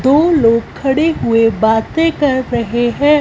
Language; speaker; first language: Hindi; non-native, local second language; Punjabi